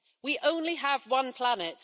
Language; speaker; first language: English; native; English